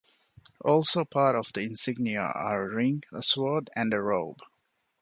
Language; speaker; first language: English; non-native, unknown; Divehi